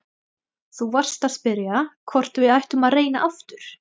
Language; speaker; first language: Icelandic; non-native, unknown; Thai